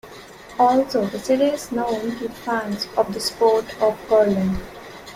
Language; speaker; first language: English; non-native, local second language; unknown